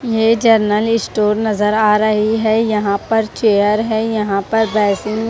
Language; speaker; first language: Hindi; non-native, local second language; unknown